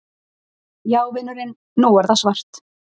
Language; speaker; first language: Icelandic; native; Icelandic